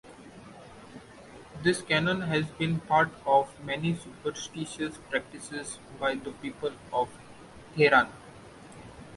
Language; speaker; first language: English; non-native, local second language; Marathi